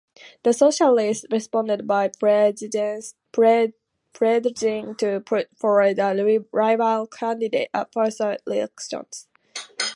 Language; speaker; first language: English; native; English